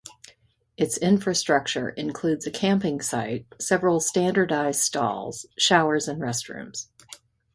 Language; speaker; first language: English; native; English